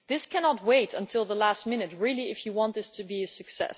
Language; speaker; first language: English; non-native, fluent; Dutch